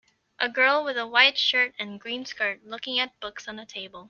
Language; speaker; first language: English; native; English